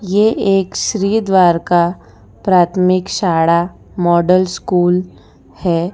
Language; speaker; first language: Hindi; non-native, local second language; Gujarati